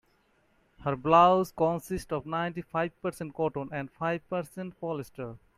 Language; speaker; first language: English; non-native, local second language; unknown